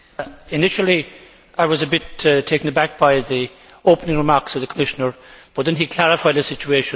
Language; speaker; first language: English; native; English